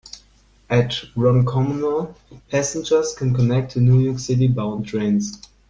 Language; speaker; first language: English; non-native, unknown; German